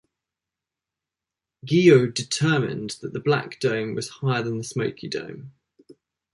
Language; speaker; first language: English; native; English